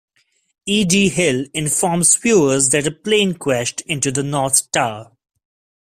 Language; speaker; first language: English; non-native, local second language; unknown